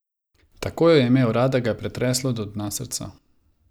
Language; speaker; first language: Slovenian; non-native, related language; Croatian